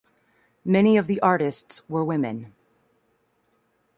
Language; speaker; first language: English; native; English